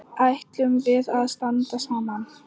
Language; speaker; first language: Icelandic; non-native, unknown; Polish